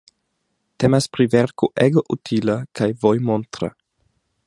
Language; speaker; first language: Esperanto; non-native, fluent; German